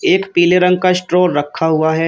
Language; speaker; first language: Hindi; native; Hindi